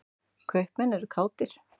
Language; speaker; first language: Icelandic; native; Icelandic